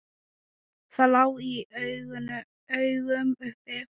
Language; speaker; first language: Icelandic; non-native, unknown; Thai